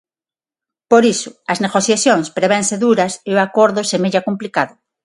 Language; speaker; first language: Galician; non-native, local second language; Spanish